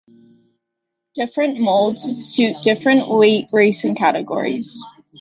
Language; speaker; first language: English; native; English